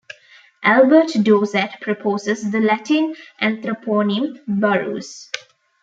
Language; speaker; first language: English; non-native, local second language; Tamil